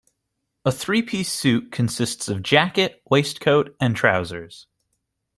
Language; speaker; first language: English; native; English